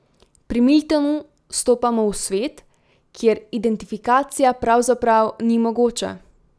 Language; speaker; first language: Slovenian; native; Slovenian